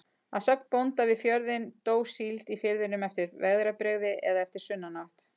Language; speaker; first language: Icelandic; native; Icelandic